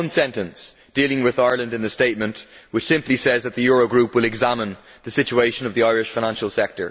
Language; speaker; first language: English; native; English